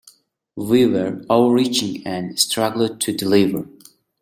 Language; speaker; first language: English; non-native, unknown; Mongolian